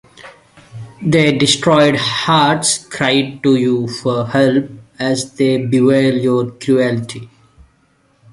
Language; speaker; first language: English; non-native, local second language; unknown